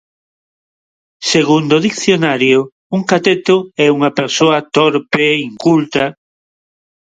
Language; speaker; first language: Galician; non-native, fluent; Spanish